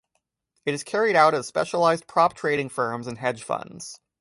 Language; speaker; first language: English; native; English